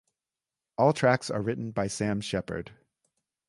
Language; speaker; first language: English; native; English